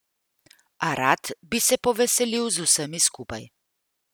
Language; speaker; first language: Slovenian; native; Slovenian